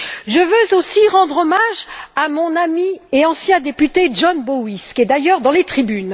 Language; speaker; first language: French; native; French